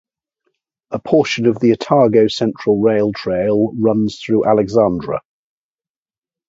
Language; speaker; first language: English; native; English